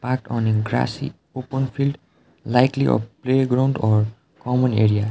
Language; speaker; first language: English; non-native, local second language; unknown